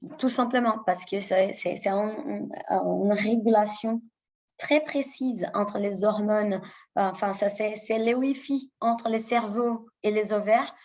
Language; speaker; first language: French; non-native, fluent; Portuguese